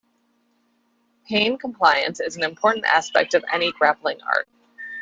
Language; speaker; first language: English; native; English